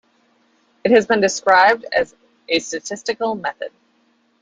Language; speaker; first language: English; native; English